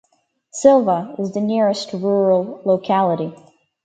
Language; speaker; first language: English; native; English